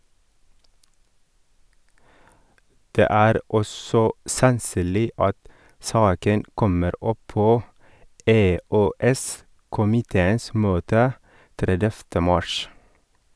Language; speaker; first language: Norwegian; non-native, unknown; Oromo